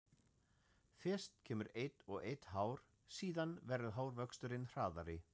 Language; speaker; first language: Icelandic; non-native, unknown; German